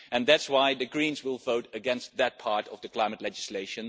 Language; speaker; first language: English; non-native, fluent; Dutch